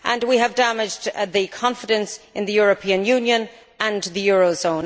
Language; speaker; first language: English; native; English